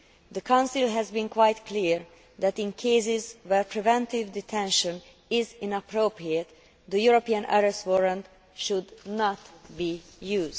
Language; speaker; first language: English; non-native, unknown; Hungarian